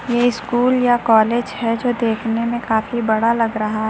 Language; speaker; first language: Hindi; native; Hindi